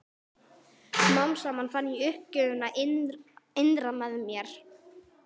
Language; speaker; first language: Icelandic; non-native, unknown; English